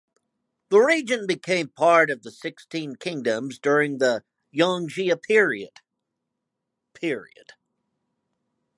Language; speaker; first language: English; native; English